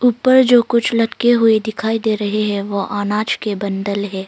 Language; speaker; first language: Hindi; early bilingual, other home language; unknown